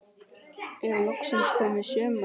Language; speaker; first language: Icelandic; native; Icelandic